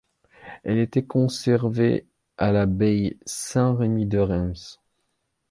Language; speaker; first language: French; non-native, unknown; Belarusian